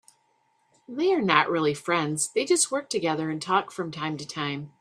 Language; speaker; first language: English; native; English